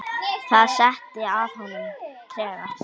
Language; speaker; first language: Icelandic; native; Icelandic